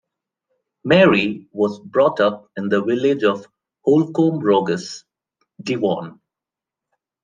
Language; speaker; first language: English; non-native, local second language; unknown